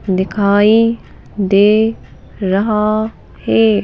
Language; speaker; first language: Hindi; native; Hindi